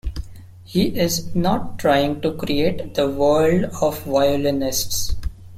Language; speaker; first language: English; non-native, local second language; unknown